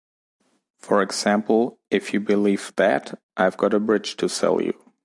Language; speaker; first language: English; non-native, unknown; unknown